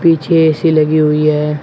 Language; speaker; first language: Hindi; native; Hindi